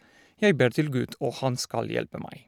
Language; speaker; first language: Norwegian; non-native, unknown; Polish